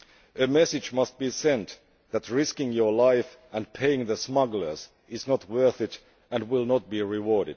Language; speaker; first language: English; non-native, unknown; Finnish